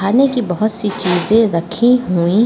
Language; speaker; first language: Hindi; native; Hindi